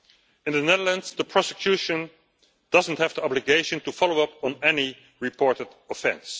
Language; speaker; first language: English; non-native, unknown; Dutch